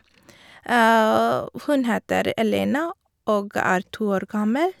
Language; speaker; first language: Norwegian; non-native, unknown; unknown